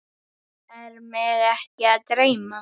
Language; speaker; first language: Icelandic; native; Icelandic